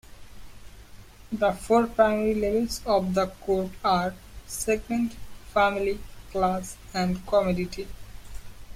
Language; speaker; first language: English; non-native, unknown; Bangla